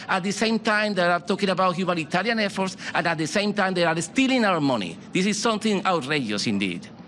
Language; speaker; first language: English; non-native, fluent; Spanish